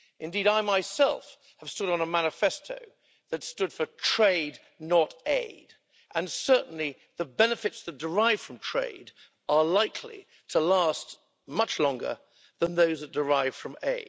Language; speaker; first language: English; native; English